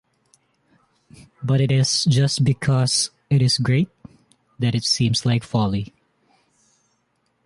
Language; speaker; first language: English; non-native, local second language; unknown